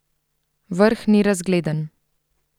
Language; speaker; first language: Slovenian; native; Slovenian